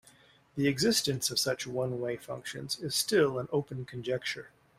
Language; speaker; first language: English; native; English